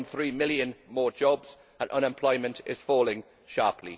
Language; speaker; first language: English; native; English